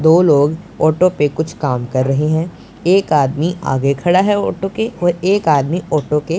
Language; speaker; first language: Hindi; non-native, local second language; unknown